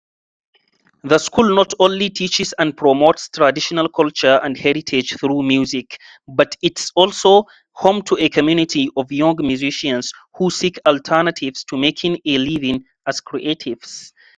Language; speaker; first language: English; non-native, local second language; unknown